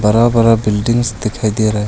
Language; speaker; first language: Hindi; non-native, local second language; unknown